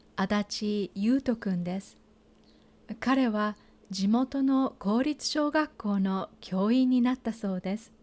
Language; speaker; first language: Japanese; native; Japanese